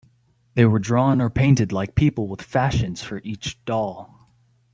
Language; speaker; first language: English; native; English